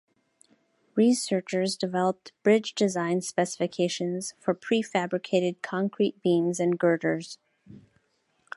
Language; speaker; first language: English; native; English